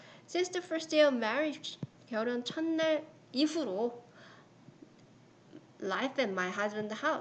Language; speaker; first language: English; non-native, fluent; Korean